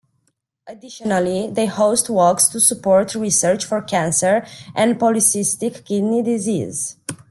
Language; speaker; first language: English; non-native, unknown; Romanian